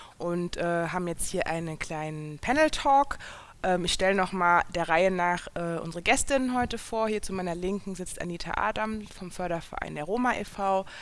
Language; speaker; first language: German; native; German